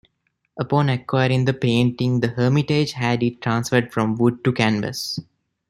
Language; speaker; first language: English; non-native, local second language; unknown